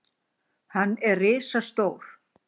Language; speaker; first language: Icelandic; native; Icelandic